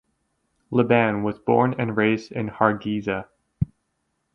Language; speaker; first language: English; native; English